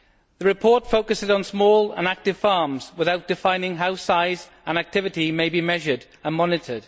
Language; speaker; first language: English; native; English